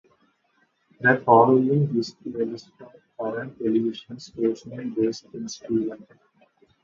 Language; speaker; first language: English; non-native, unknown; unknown